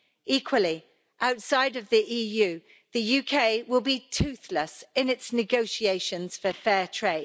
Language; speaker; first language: English; native; English